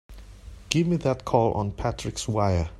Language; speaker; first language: English; non-native, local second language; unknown